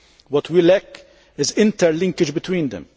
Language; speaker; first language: English; non-native, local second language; Maltese